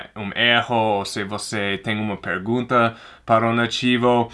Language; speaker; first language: Portuguese; non-native, fluent; English